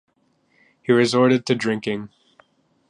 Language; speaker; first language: English; native; English